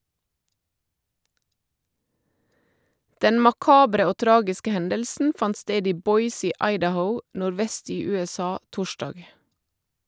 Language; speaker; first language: Norwegian; native; Norwegian